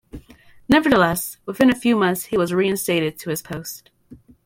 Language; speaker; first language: English; native; English